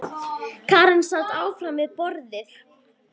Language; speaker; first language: Icelandic; native; Icelandic